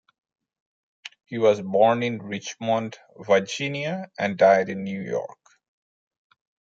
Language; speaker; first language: English; non-native, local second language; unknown